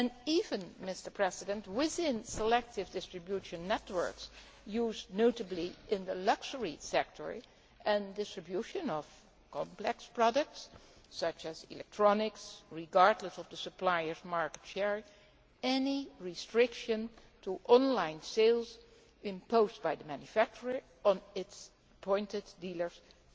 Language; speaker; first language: English; non-native, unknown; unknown